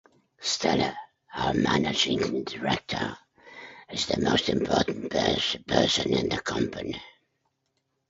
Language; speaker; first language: English; native; English